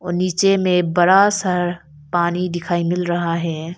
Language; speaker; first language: Hindi; non-native, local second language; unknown